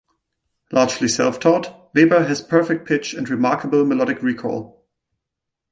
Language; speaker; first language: English; non-native, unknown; German